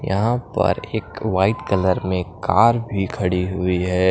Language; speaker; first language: Hindi; non-native, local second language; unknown